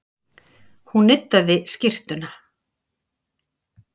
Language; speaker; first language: Icelandic; native; Icelandic